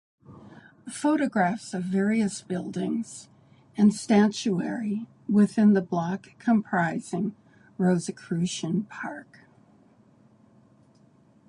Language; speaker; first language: English; native; English